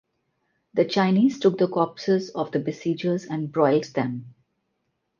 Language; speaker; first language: English; non-native, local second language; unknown